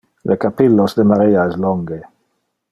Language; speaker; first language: Interlingua; non-native, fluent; Dutch